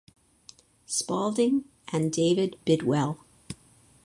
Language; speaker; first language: English; native; English